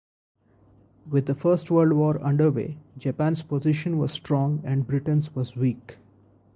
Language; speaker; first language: English; non-native, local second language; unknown